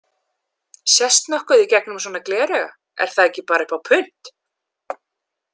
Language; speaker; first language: Icelandic; non-native, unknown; English